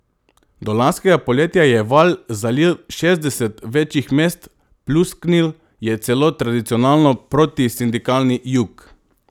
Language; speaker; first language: Slovenian; non-native, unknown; Macedonian